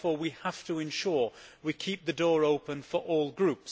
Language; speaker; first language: English; native; English